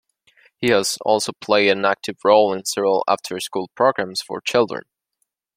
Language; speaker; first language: English; non-native, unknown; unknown